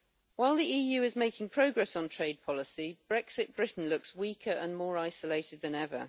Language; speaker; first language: English; native; English